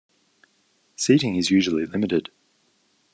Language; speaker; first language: English; native; English